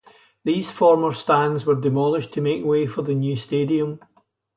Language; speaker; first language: English; native; English